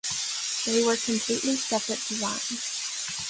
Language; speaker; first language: English; native; English